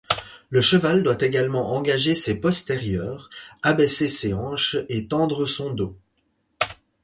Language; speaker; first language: French; native; French